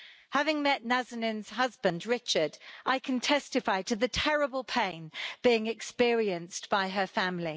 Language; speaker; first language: English; native; English